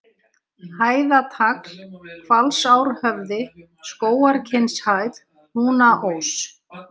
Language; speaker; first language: Icelandic; native; Icelandic